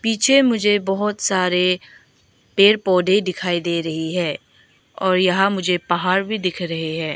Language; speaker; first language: Hindi; early bilingual, other home language; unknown